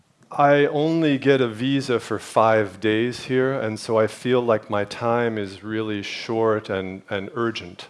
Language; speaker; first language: English; native; English